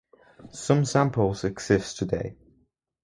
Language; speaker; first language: English; non-native, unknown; Spanish